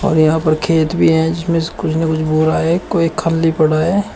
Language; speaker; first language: Hindi; native; Hindi